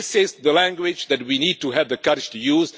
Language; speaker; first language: English; non-native, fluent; Czech